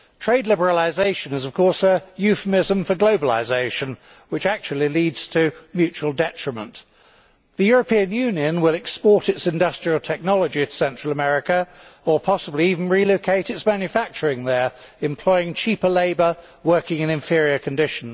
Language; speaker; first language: English; native; English